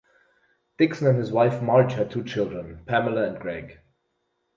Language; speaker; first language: English; non-native, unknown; German